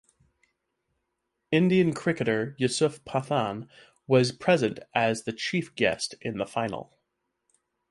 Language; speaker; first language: English; native; English